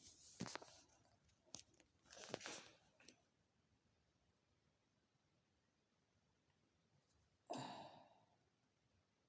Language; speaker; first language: Hausa; native; Hausa